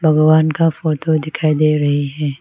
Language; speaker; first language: Hindi; non-native, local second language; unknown